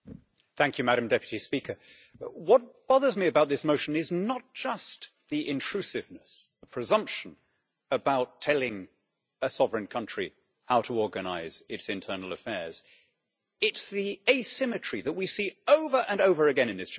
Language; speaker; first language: English; native; English